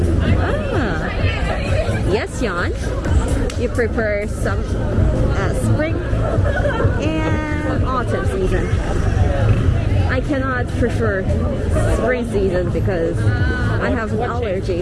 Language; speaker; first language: English; non-native, learner; Korean